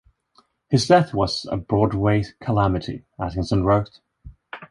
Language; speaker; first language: English; non-native, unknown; Swedish